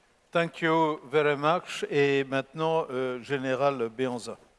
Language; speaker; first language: English; non-native, fluent; French